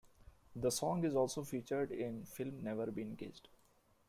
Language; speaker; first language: English; non-native, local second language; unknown